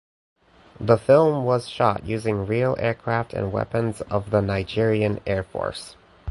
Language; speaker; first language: English; native; English